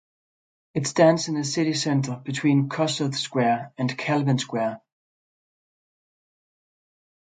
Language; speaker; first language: English; non-native, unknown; Danish